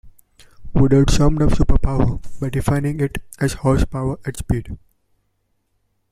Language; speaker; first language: English; non-native, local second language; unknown